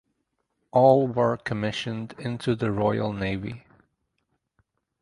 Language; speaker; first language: English; native; English